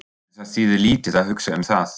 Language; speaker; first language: Icelandic; non-native, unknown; German